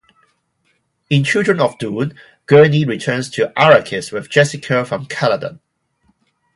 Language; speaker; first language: English; non-native, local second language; Cantonese